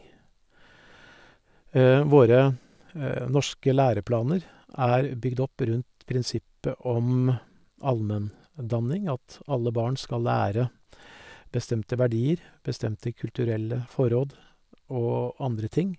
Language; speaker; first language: Norwegian; native; Norwegian